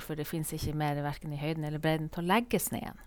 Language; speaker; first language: Norwegian; native; Norwegian